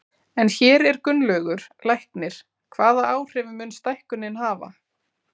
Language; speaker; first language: Icelandic; native; Icelandic